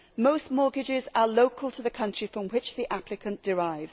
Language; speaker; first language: English; native; English